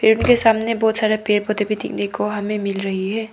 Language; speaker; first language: Hindi; non-native, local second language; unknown